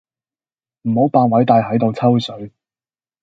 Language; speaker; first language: Cantonese; native; Cantonese